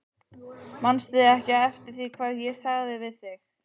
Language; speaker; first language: Icelandic; native; Icelandic